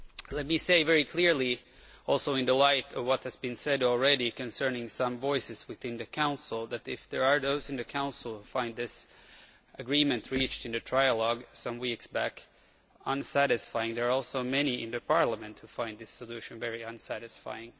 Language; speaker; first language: English; non-native, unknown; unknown